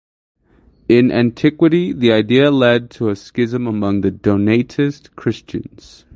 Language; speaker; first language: English; native; English